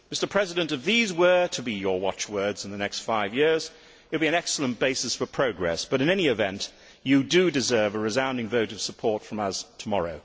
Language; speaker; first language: English; native; English